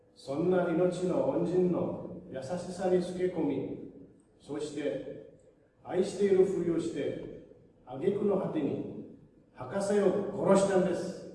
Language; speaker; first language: Japanese; non-native, learner; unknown